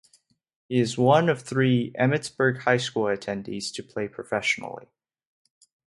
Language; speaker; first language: English; non-native, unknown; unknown